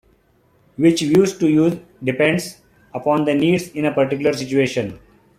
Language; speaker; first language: English; non-native, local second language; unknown